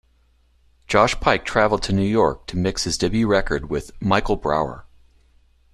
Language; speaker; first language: English; native; English